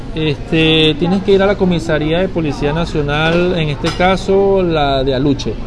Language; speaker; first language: Spanish; native; Spanish